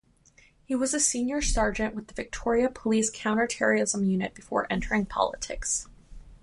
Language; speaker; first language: English; native; English